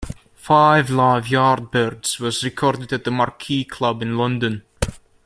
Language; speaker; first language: English; native; English